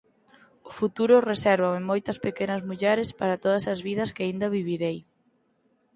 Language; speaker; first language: Galician; native; Galician